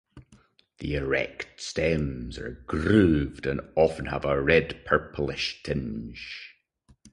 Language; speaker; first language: English; native; English